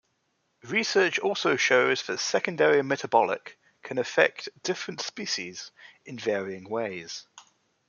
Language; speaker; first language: English; native; English